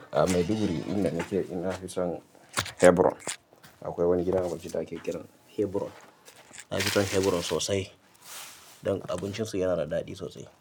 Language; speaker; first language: Hausa; native; Hausa